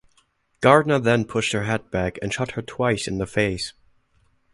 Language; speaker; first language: English; non-native, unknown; German